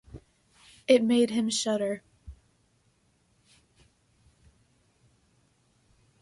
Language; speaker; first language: English; native; English